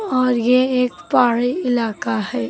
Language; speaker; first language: Hindi; native; Hindi